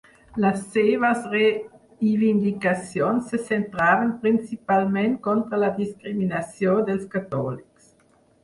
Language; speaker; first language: Catalan; non-native, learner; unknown